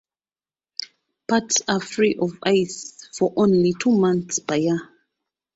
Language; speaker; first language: English; non-native, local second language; Ganda